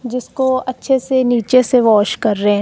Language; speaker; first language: Hindi; non-native, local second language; Punjabi